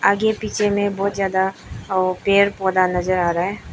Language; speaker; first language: Hindi; non-native, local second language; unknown